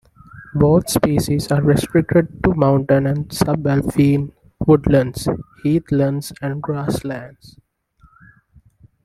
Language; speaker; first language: English; non-native, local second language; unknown